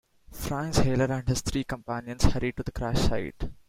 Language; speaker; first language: English; non-native, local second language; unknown